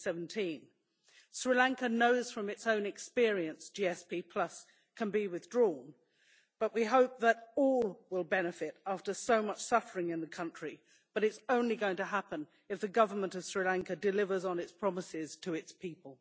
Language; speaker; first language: English; native; English